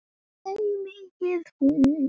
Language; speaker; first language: Icelandic; native; Icelandic